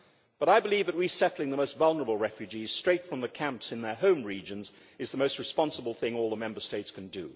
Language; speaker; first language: English; native; English